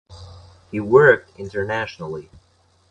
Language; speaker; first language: English; non-native, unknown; Persian